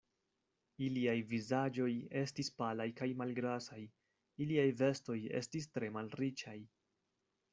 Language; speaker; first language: Esperanto; non-native, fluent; Spanish